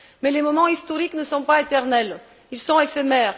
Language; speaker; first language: French; non-native, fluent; Bulgarian